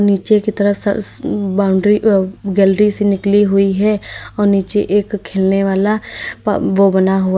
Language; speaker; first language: Hindi; native; Hindi